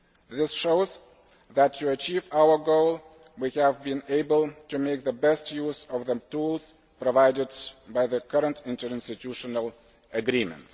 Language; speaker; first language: English; non-native, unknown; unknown